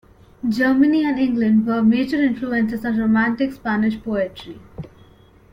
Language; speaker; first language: English; non-native, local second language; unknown